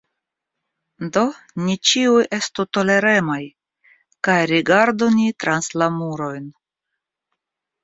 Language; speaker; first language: Esperanto; non-native, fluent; Russian